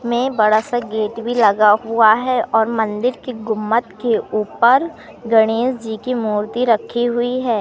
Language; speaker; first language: Hindi; native; Hindi